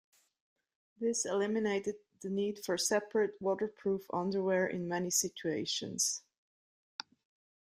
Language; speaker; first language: English; non-native, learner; Swiss German